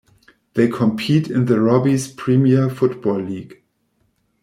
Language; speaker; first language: English; non-native, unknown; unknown